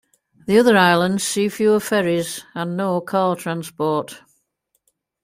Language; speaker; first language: English; native; English